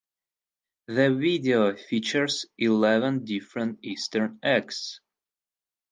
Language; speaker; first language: English; non-native, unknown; Russian